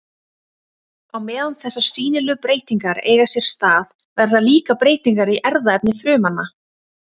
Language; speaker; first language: Icelandic; native; Icelandic